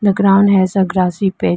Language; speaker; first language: English; non-native, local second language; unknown